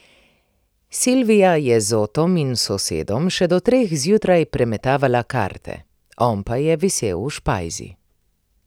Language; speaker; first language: Slovenian; native; Slovenian